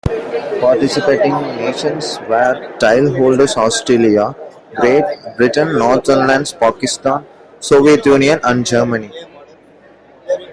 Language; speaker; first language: English; non-native, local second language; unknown